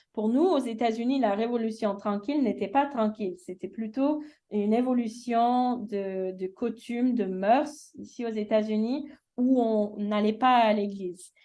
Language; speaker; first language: French; early bilingual, heritage; English